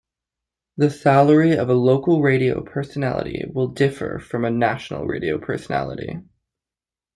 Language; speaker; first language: English; native; English